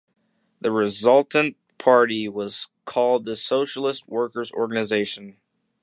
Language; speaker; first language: English; native; English